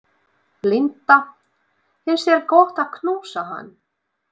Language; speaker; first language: Icelandic; non-native, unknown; Russian